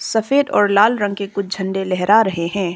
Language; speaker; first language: Hindi; non-native, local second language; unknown